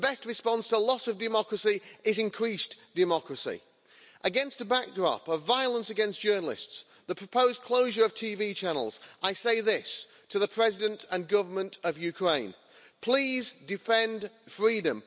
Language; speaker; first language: English; native; English